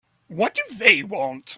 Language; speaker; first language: English; native; English